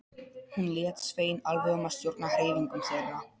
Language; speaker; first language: Icelandic; non-native, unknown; Polish